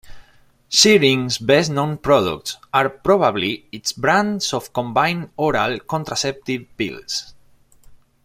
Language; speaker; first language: English; non-native, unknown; Spanish